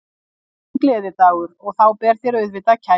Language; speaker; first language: Icelandic; native; Icelandic